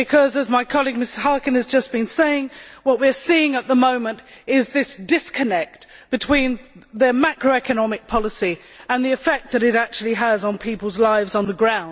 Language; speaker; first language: English; native; English